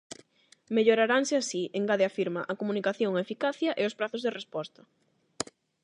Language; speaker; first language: Galician; non-native, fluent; Spanish